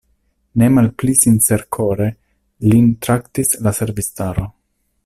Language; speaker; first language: Esperanto; non-native, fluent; Italian